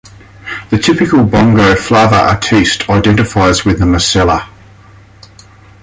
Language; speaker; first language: English; native; English